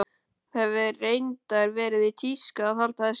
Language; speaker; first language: Icelandic; native; Icelandic